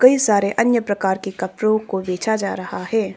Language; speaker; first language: Hindi; non-native, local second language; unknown